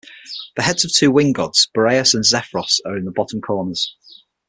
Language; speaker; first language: English; native; English